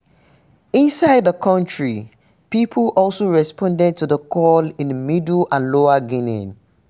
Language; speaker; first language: English; non-native, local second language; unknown